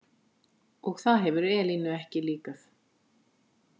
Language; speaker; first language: Icelandic; native; Icelandic